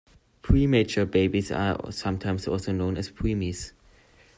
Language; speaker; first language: English; non-native, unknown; German